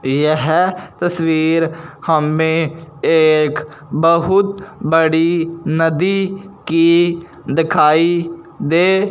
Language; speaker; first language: Hindi; non-native, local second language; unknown